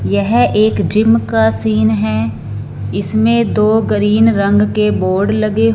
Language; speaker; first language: Hindi; non-native, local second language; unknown